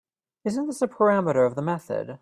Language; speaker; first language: English; native; English